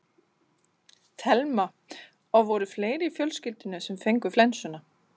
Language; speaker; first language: Icelandic; non-native, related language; Danish